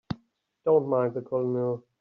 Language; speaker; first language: English; native; English